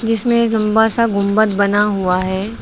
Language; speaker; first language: Hindi; native; Hindi